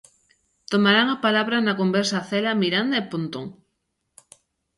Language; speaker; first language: Galician; native; Galician